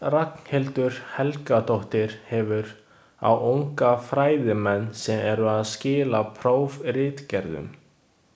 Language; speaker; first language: Icelandic; non-native, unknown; Chinese